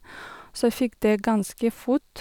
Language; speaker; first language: Norwegian; non-native, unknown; Russian